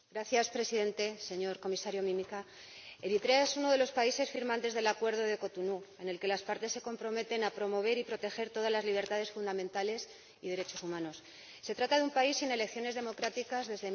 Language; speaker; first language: Spanish; native; Spanish